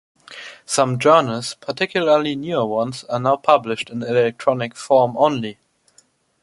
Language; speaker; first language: English; non-native, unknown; German